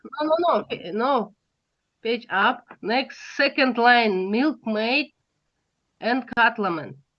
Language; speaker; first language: English; non-native, learner; Russian